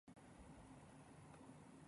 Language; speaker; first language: English; non-native, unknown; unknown